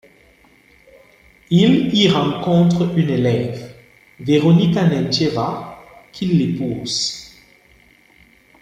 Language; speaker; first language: French; non-native, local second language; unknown